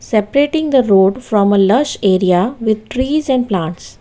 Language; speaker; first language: English; non-native, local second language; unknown